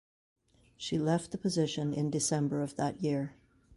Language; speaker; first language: English; native; English